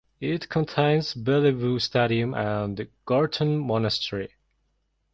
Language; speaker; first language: English; non-native, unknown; Mongolian